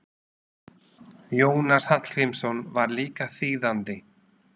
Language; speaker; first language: Icelandic; non-native, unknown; Slovak